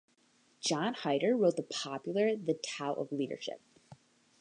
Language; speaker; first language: English; native; English